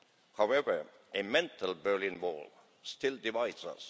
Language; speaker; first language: English; non-native, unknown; Estonian